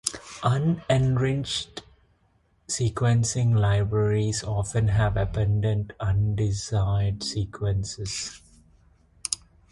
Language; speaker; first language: English; non-native, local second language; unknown